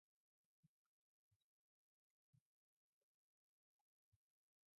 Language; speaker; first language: English; non-native, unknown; Mongolian